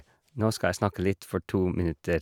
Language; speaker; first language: Norwegian; non-native, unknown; English